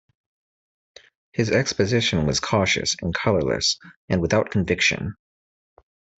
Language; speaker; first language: English; native; English